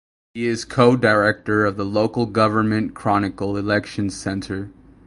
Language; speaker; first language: English; native; English